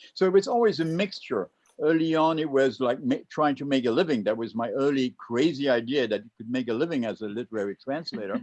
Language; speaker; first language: English; non-native, fluent; Luxembourgish